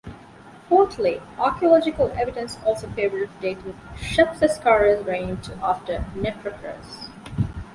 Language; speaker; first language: English; non-native, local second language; Divehi